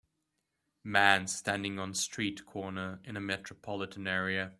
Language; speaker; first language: English; native; English